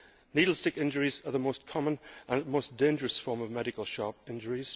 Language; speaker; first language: English; native; English